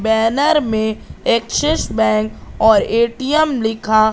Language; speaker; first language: Hindi; native; Hindi